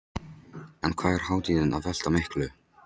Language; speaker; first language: Icelandic; non-native, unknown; Polish